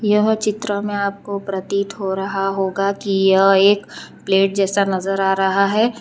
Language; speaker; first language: Hindi; non-native, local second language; Gujarati